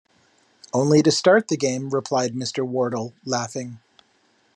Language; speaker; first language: English; native; English